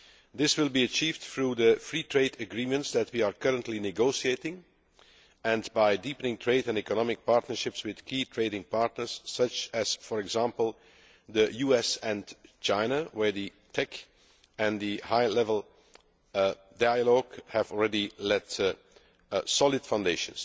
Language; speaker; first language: English; non-native, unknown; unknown